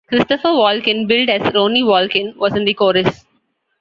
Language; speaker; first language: English; non-native, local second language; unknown